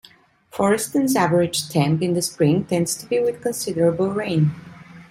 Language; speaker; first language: English; non-native, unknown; Italian